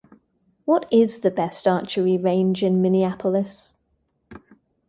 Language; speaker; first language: English; native; English